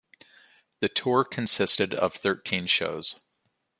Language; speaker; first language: English; native; English